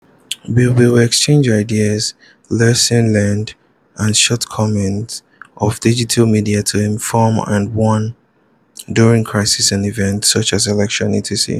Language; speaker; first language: English; non-native, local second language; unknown